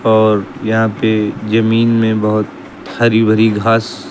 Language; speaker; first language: Hindi; native; Hindi